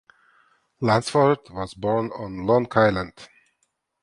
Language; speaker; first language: English; non-native, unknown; Ukrainian